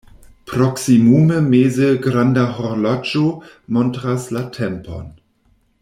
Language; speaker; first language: Esperanto; non-native, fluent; German